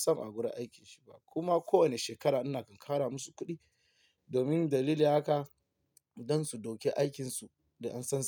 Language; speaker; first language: Hausa; non-native, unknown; Yoruba